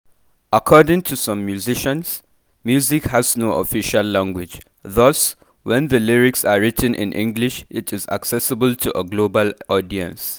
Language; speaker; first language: English; non-native, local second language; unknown